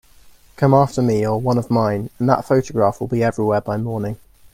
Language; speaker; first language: English; native; English